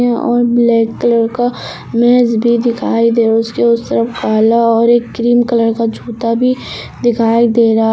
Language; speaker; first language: Hindi; native; Hindi